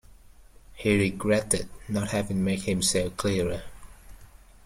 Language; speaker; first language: English; native; English